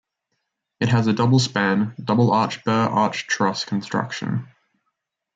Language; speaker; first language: English; native; English